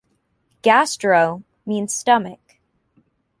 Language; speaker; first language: English; native; English